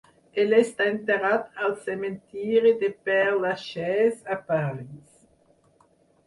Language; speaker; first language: Catalan; non-native, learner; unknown